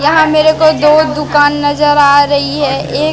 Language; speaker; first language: Hindi; native; Hindi